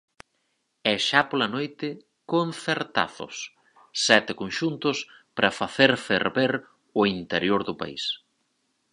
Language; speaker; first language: Galician; native; Galician